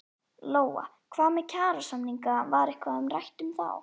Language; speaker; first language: Icelandic; native; Icelandic